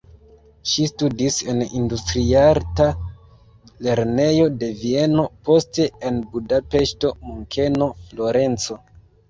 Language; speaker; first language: Esperanto; non-native, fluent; Kinyarwanda